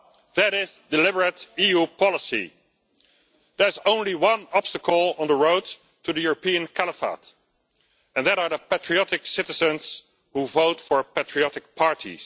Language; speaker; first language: English; non-native, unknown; Dutch